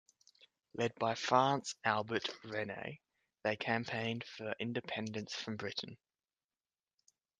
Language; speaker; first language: English; native; English